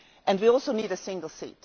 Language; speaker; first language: English; non-native, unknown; German